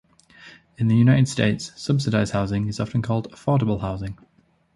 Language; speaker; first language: English; native; English